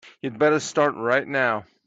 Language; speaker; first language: English; native; English